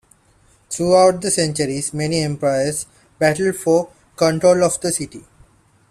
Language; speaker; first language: English; non-native, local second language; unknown